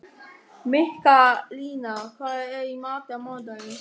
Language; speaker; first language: Icelandic; non-native, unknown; German